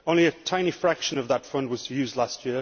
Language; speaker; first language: English; native; English